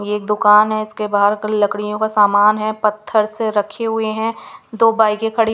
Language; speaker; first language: Hindi; non-native, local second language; Punjabi